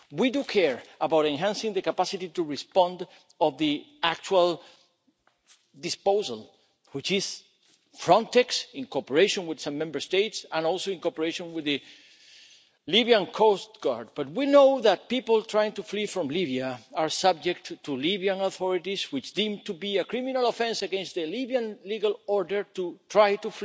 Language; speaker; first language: English; non-native, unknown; Spanish